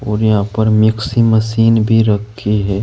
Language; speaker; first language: Hindi; native; Hindi